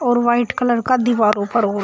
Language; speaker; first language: Hindi; native; Hindi